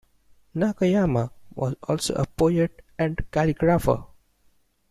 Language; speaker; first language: English; non-native, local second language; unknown